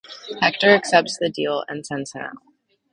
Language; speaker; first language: English; native; English